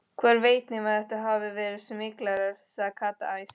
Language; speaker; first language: Icelandic; non-native, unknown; Spanish